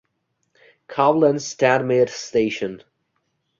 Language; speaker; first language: English; non-native, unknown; Uzbek